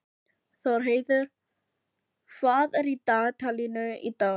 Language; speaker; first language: Icelandic; non-native, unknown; Filipino